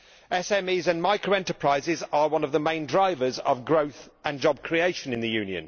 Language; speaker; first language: English; native; English